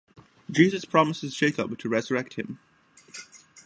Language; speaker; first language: English; native; English